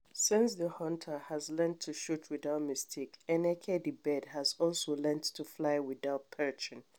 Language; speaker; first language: English; non-native, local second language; Hausa